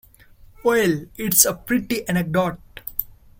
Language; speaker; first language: English; non-native, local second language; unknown